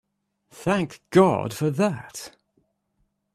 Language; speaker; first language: English; native; English